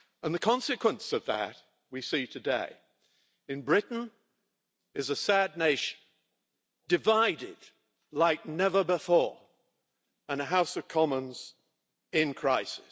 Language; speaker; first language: English; native; English